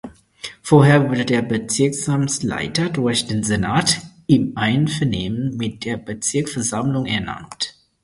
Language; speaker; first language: German; native; German